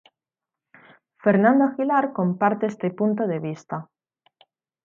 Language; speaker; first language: Galician; native; Galician